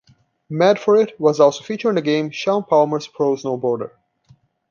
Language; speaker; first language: English; non-native, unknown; Portuguese